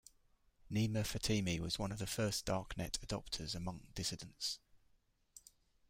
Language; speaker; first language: English; native; English